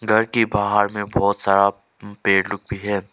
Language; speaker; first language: Hindi; non-native, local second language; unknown